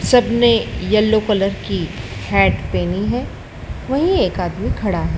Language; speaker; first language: Hindi; native; Hindi